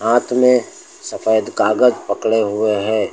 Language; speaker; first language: Hindi; native; Hindi